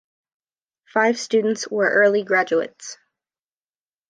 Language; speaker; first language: English; native; English